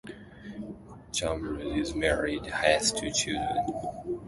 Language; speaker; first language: English; non-native, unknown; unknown